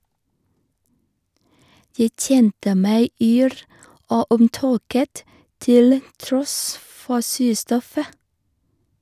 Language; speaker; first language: Norwegian; non-native, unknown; Vietnamese